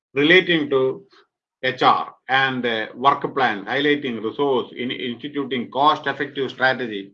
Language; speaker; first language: English; non-native, local second language; Malayalam